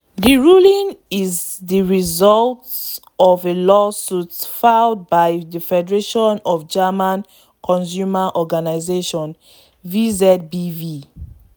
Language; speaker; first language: English; non-native, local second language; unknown